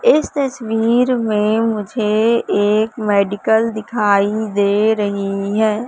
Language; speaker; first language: Hindi; native; Hindi